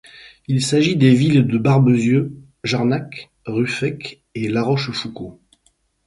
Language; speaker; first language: French; native; French